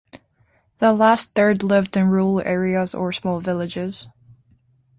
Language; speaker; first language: English; native; English